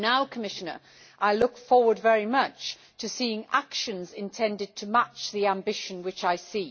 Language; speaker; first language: English; native; English